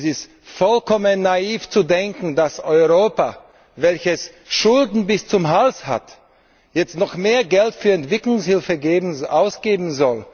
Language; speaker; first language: German; non-native, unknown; Slovak